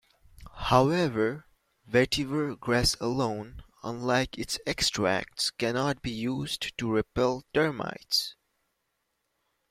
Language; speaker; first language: English; native; English